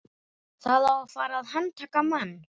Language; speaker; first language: Icelandic; native; Icelandic